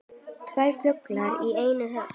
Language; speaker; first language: Icelandic; native; Icelandic